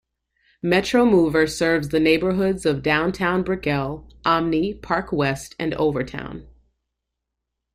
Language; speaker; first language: English; native; English